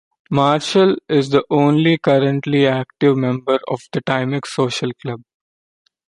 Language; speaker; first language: English; non-native, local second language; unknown